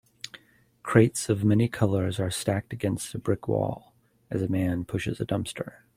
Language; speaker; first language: English; native; English